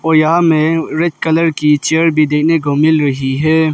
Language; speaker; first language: Hindi; non-native, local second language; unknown